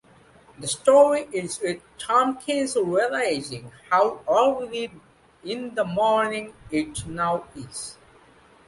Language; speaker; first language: English; non-native, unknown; Bangla